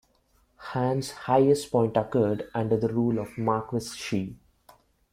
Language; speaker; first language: English; non-native, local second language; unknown